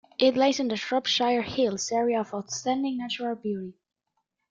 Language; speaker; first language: English; native; English